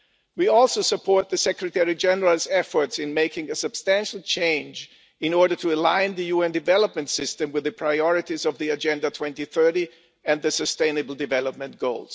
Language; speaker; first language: English; non-native, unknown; German